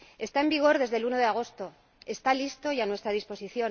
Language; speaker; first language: Spanish; native; Spanish